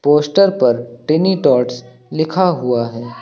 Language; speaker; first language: Hindi; native; Hindi